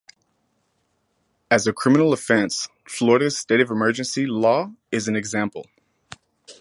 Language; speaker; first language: English; native; English